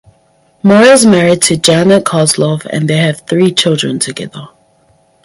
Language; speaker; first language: English; native; English